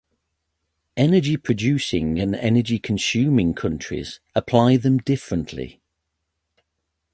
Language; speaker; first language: English; native; English